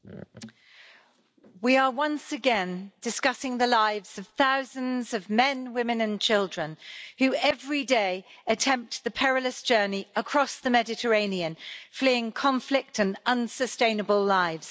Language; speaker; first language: English; native; English